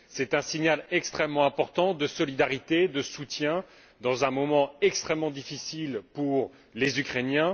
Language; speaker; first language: French; native; French